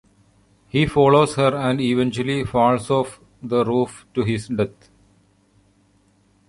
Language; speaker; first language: English; non-native, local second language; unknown